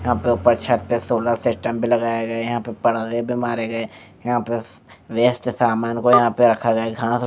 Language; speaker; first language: Hindi; non-native, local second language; Punjabi